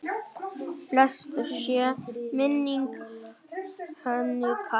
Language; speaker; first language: Icelandic; non-native, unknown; Vietnamese